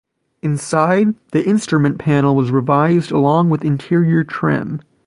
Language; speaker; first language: English; native; English